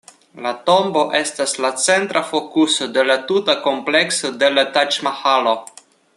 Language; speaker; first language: Esperanto; non-native, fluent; Russian